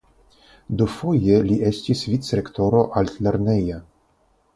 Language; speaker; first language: Esperanto; non-native, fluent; Russian